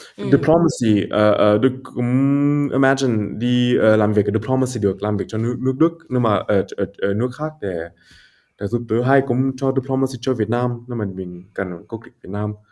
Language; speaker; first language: Vietnamese; early bilingual, heritage; Vietnamese